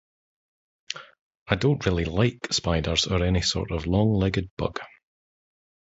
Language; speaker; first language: English; native; English